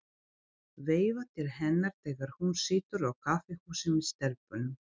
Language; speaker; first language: Icelandic; non-native, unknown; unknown